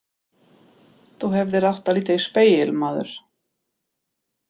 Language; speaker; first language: Icelandic; non-native, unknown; Polish